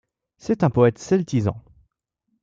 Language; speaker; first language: French; native; French